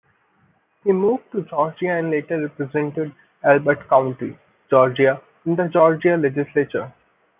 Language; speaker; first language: English; non-native, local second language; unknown